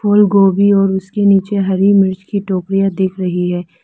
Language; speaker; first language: Hindi; non-native, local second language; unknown